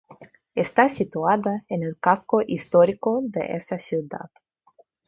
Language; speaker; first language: Spanish; non-native, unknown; Russian